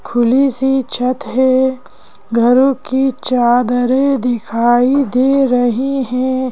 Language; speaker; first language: Hindi; native; Hindi